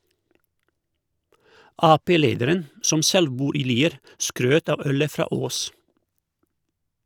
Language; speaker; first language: Norwegian; non-native, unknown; Croatian